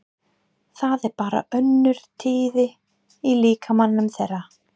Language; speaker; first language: Icelandic; non-native, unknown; English